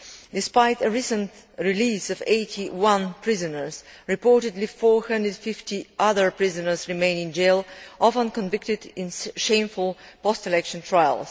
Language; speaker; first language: English; non-native, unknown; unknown